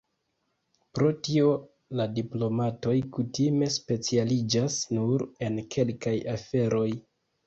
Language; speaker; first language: Esperanto; non-native, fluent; Kinyarwanda